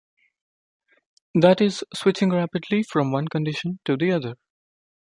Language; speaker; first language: English; non-native, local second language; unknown